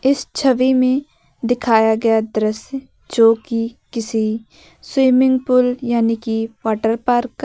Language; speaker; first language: Hindi; native; Hindi